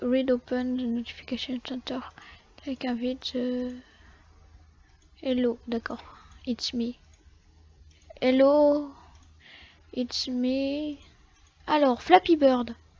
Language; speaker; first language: English; non-native, learner; French